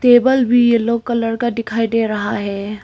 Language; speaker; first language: Hindi; early bilingual, other home language; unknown